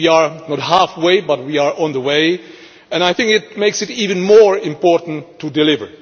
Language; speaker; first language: English; non-native, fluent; Czech